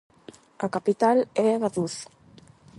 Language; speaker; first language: Galician; non-native, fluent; Spanish